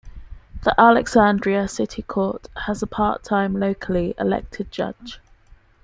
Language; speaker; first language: English; native; English